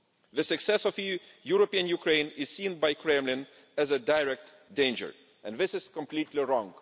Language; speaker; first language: English; non-native, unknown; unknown